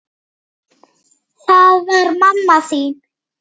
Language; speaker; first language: Icelandic; native; Icelandic